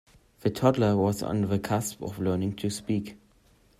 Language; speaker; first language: English; non-native, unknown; German